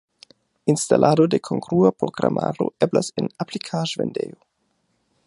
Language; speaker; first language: Esperanto; non-native, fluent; German